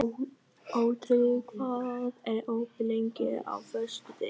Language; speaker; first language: Icelandic; non-native, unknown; Vietnamese